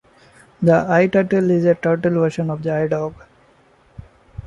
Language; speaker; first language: English; non-native, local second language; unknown